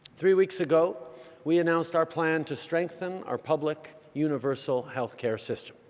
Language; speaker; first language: English; native; English